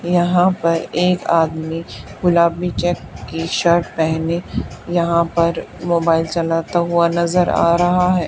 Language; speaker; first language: Hindi; native; Hindi